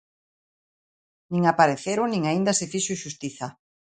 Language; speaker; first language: Galician; native; Galician